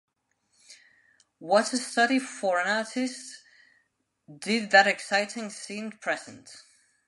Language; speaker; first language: English; non-native, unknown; Spanish